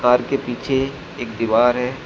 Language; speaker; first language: Hindi; native; Hindi